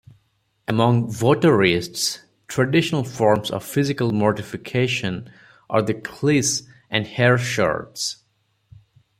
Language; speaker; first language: English; non-native, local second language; Odia